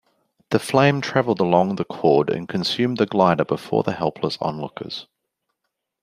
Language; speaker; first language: English; native; English